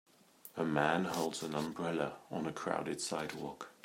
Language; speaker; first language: English; native; English